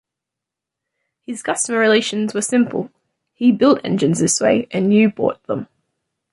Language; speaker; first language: English; native; English